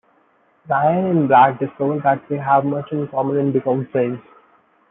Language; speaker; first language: English; non-native, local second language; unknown